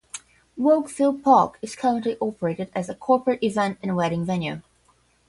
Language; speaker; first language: English; non-native, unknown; Portuguese